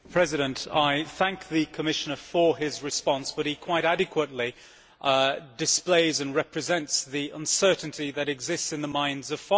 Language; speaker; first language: English; native; English